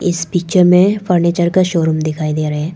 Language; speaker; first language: Hindi; non-native, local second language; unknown